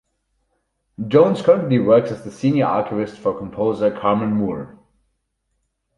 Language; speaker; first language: English; non-native, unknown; German